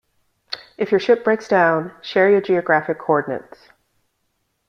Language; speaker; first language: English; native; English